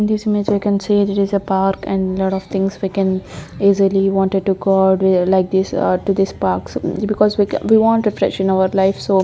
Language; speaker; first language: English; non-native, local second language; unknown